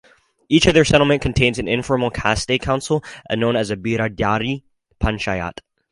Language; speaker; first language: English; native; English